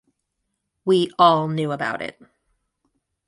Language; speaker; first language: English; native; English